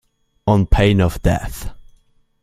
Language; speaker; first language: English; non-native, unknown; German